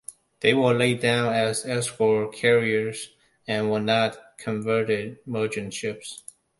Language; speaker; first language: English; non-native, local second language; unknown